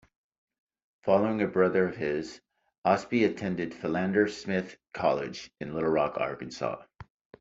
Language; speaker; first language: English; native; English